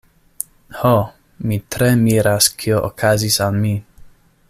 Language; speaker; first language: Esperanto; non-native, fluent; English